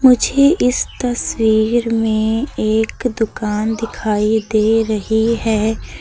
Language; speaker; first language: Hindi; native; Hindi